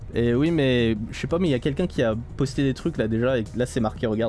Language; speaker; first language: French; native; French